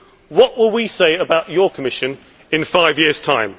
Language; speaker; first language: English; native; English